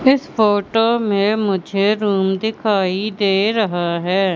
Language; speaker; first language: Hindi; native; Hindi